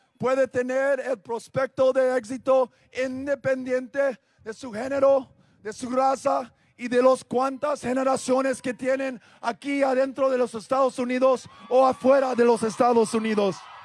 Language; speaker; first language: Spanish; non-native, fluent; English